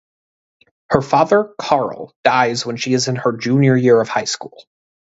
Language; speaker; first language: English; native; English